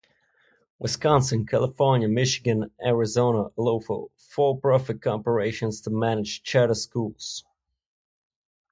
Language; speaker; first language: English; non-native, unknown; Czech